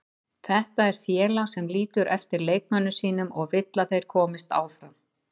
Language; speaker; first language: Icelandic; native; Icelandic